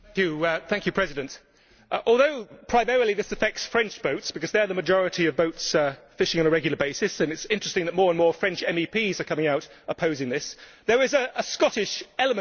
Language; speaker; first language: English; native; English